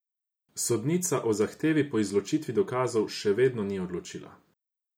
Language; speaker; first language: Slovenian; non-native, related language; Croatian